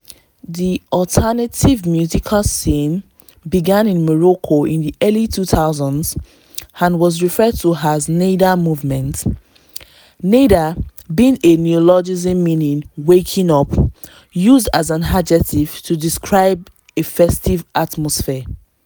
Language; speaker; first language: English; non-native, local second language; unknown